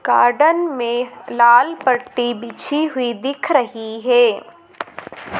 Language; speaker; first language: Hindi; native; Hindi